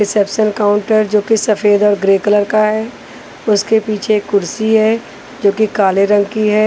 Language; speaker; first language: Hindi; non-native, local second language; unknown